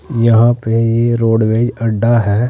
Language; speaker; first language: Hindi; native; Hindi